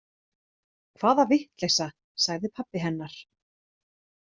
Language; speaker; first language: Icelandic; native; Icelandic